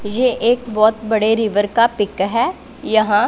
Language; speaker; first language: Hindi; non-native, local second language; Punjabi